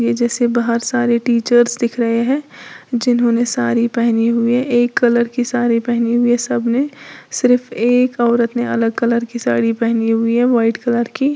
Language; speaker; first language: Hindi; native; Hindi